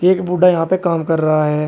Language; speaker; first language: Hindi; native; Hindi